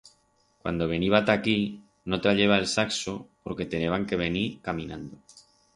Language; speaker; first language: Aragonese; non-native, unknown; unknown